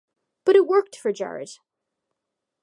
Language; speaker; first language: English; native; English